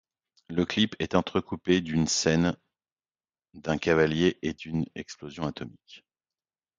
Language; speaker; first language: French; native; French